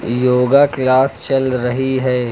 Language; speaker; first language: Hindi; native; Hindi